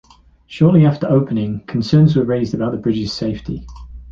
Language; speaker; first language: English; native; English